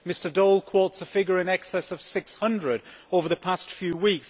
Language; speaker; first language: English; native; English